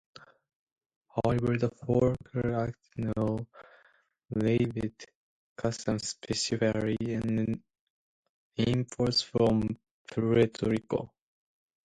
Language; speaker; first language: English; non-native, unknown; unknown